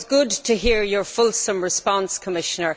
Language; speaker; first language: English; native; English